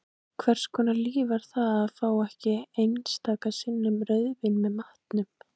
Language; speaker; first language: Icelandic; native; Icelandic